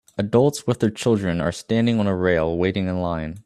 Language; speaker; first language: English; native; English